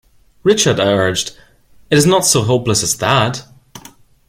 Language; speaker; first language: English; non-native, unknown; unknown